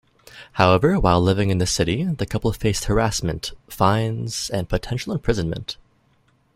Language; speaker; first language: English; native; English